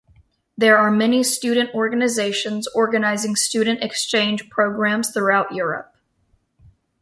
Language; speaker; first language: English; native; English